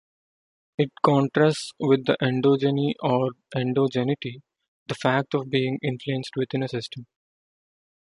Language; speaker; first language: English; non-native, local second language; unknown